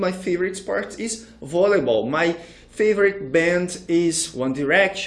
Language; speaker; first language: English; non-native, fluent; Portuguese